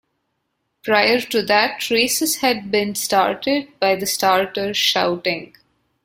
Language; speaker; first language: English; non-native, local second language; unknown